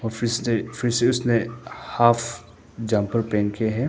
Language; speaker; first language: Hindi; non-native, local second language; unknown